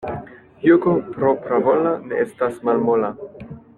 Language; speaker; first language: Esperanto; non-native, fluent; French